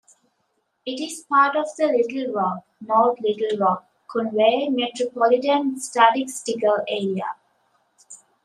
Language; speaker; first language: English; native; English